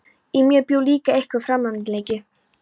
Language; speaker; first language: Icelandic; non-native, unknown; Polish